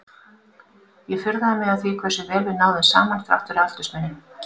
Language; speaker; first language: Icelandic; native; Icelandic